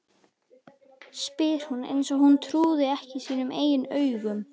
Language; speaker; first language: Icelandic; native; Icelandic